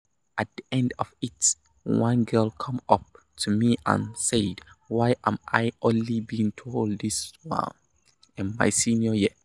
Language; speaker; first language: English; non-native, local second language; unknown